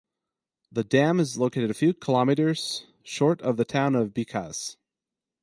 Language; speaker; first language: English; native; English